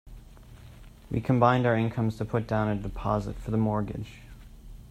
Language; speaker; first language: English; native; English